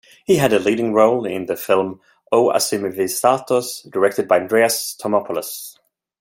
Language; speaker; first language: English; non-native, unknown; Swedish